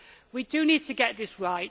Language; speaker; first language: English; native; English